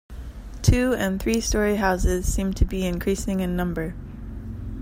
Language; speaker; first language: English; native; English